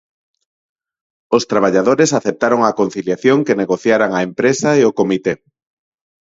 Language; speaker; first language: Galician; non-native, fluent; Spanish